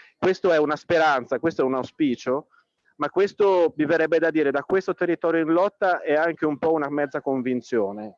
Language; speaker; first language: Italian; native; Italian